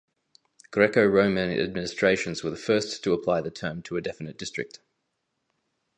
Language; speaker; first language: English; native; English